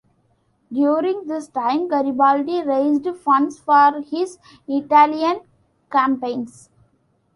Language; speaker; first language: English; non-native, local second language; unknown